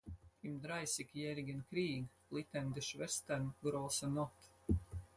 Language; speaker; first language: German; non-native, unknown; Latvian